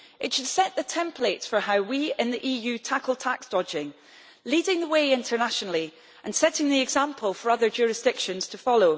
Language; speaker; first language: English; native; English